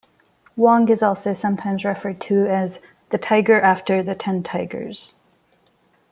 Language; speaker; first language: English; non-native, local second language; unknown